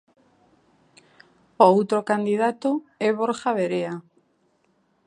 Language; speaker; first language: Galician; native; Galician